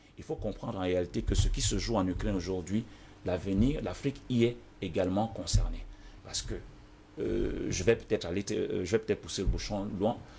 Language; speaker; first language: French; non-native, local second language; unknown